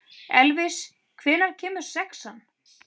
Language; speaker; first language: Icelandic; native; Icelandic